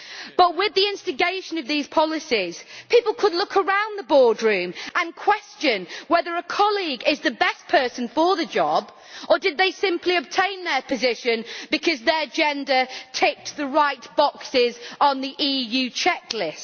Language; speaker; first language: English; native; English